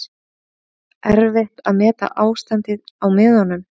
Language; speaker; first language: Icelandic; native; Icelandic